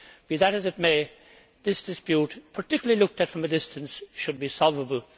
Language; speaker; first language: English; native; English